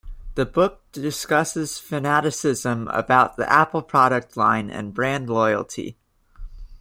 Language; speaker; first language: English; native; English